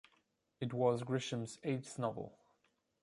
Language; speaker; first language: English; non-native, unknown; German